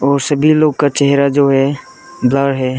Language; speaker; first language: Hindi; non-native, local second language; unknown